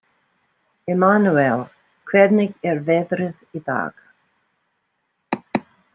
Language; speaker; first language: Icelandic; non-native, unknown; English